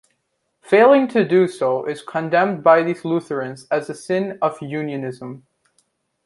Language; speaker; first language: English; native; English